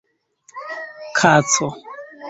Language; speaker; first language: Esperanto; non-native, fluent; Chinese